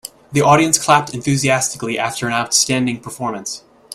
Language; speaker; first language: English; native; English